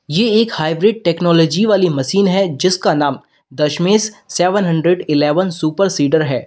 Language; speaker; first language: Hindi; native; Hindi